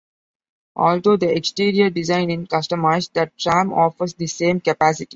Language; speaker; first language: English; non-native, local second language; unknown